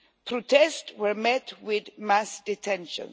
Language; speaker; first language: English; non-native, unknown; Swedish